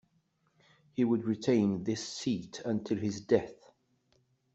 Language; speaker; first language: English; non-native, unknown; French